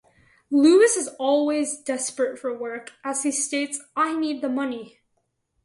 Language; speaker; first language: English; native; English